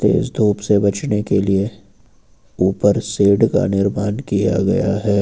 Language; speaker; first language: Hindi; native; Hindi